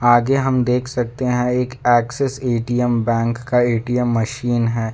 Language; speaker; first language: Hindi; non-native, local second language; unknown